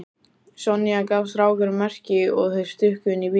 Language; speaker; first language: Icelandic; native; Icelandic